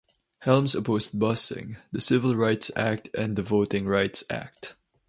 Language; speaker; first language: English; non-native, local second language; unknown